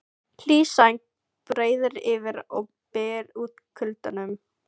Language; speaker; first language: Icelandic; non-native, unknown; Filipino